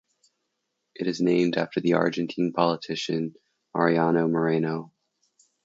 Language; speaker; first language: English; native; English